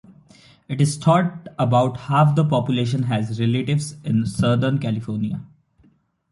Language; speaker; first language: English; non-native, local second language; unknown